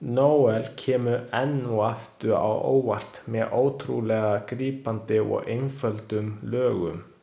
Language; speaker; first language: Icelandic; non-native, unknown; Chinese